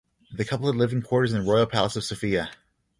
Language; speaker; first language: English; native; English